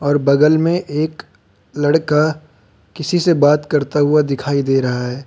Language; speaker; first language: Hindi; native; Hindi